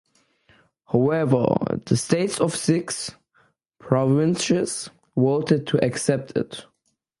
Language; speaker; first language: English; native; English